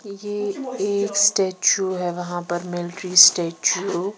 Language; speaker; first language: Hindi; non-native, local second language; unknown